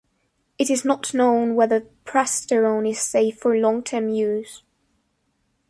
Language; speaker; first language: English; non-native, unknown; Spanish